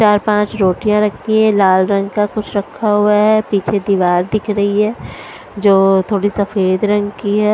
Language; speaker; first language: Hindi; non-native, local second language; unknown